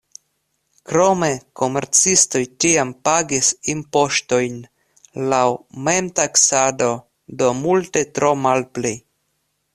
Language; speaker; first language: Esperanto; non-native, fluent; Russian